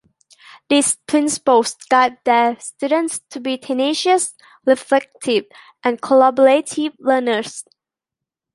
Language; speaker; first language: English; non-native, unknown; Thai